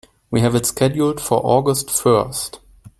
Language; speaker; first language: English; non-native, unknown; German